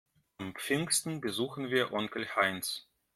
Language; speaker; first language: German; non-native, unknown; Russian